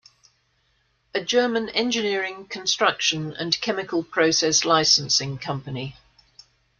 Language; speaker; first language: English; native; English